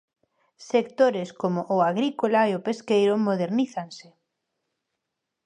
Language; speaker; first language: Galician; non-native, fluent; Spanish